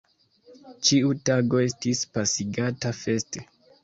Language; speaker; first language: Esperanto; non-native, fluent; Kinyarwanda